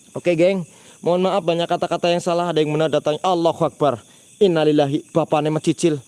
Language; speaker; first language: Indonesian; non-native, local second language; Javanese